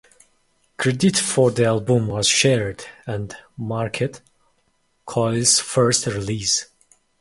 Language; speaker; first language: English; non-native, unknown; Mongolian